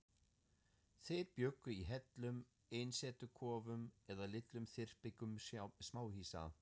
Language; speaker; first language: Icelandic; non-native, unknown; German